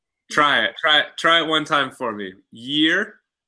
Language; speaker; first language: English; native; English